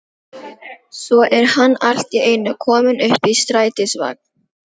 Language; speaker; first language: Icelandic; non-native, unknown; Filipino